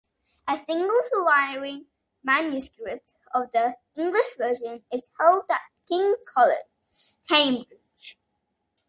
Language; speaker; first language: English; native; English